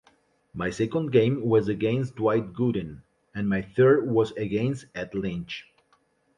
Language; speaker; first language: English; non-native, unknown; Spanish